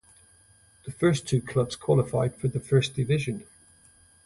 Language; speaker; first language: English; native; English